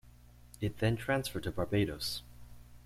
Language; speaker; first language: English; native; English